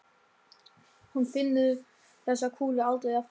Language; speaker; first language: Icelandic; non-native, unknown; German